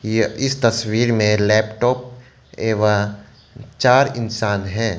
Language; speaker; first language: Hindi; non-native, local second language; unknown